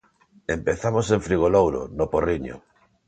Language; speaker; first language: Galician; non-native, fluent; Spanish